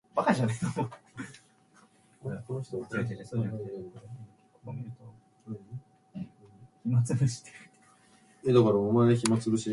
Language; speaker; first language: English; non-native, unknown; Japanese